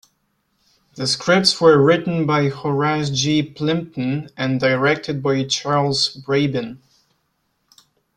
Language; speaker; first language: English; non-native, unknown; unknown